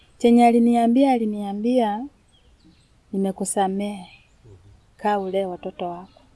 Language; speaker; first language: Swahili; non-native, local second language; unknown